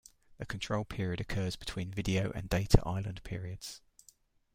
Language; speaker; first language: English; native; English